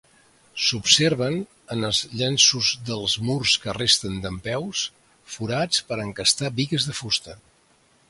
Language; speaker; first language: Catalan; native; Catalan